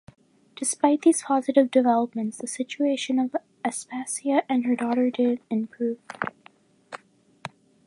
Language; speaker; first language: English; native; English